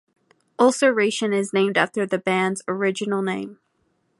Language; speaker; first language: English; native; English